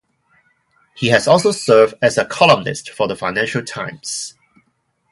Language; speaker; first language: English; non-native, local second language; Cantonese